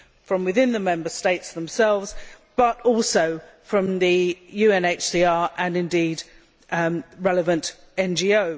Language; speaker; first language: English; native; English